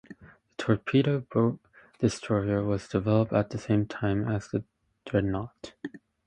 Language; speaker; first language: English; native; English